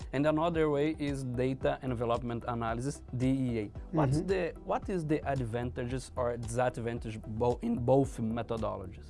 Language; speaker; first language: English; non-native, learner; Portuguese